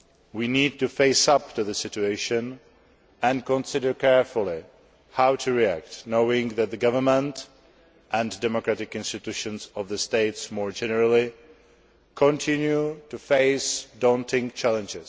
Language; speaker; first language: English; non-native, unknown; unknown